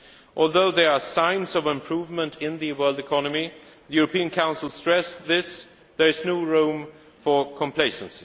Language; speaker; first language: English; non-native, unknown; Swedish